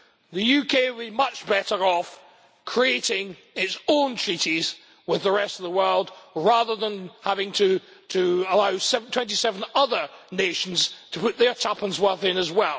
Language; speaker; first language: English; native; English